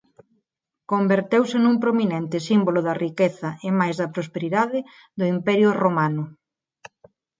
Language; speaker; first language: Galician; non-native, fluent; Spanish